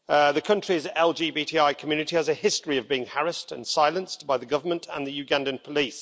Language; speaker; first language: English; native; English